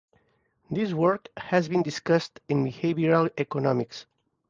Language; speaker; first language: English; non-native, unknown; Catalan